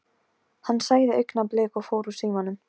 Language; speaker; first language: Icelandic; non-native, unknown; Polish